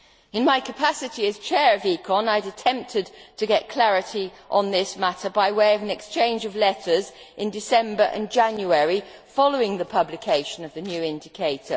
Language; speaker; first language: English; native; English